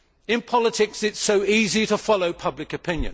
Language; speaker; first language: English; native; English